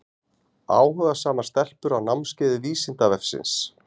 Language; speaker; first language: Icelandic; native; Icelandic